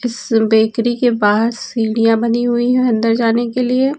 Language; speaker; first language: Hindi; native; Hindi